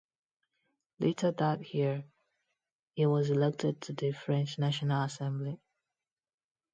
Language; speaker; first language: English; non-native, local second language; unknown